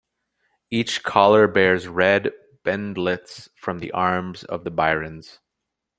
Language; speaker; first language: English; native; English